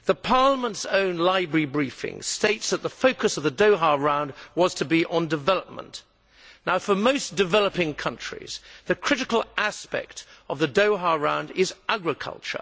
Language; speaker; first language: English; native; English